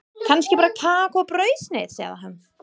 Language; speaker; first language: Icelandic; non-native, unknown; English